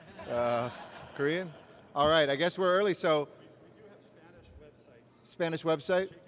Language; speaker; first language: English; native; English